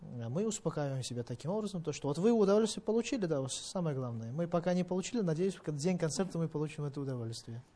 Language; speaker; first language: Russian; non-native, fluent; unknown